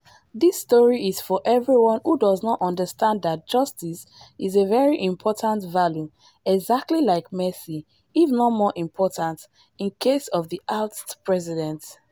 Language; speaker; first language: English; non-native, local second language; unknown